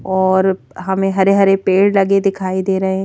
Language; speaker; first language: Hindi; native; Hindi